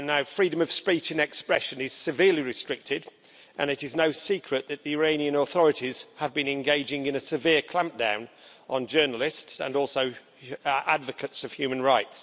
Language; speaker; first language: English; native; English